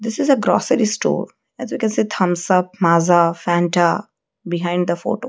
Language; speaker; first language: English; non-native, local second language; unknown